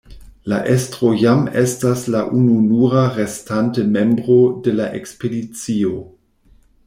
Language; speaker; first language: Esperanto; non-native, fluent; German